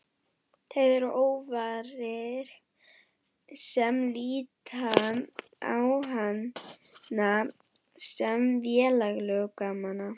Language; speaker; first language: Icelandic; non-native, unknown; German